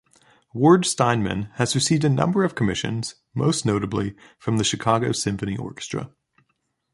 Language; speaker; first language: English; native; English